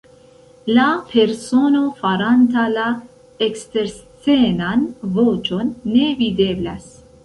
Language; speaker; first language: Esperanto; non-native, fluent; Central Kurdish